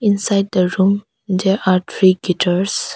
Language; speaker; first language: English; non-native, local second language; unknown